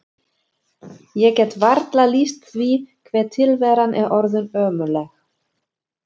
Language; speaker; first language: Icelandic; non-native, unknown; German